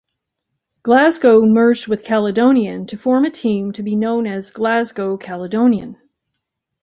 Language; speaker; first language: English; native; English